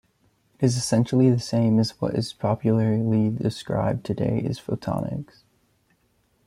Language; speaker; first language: English; native; English